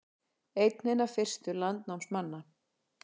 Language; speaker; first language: Icelandic; native; Icelandic